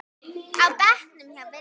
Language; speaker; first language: Icelandic; native; Icelandic